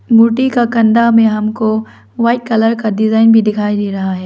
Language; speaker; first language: Hindi; non-native, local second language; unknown